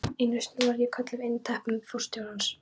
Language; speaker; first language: Icelandic; non-native, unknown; Polish